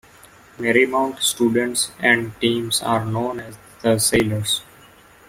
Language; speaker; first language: English; non-native, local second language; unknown